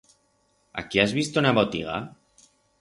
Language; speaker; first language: Aragonese; non-native, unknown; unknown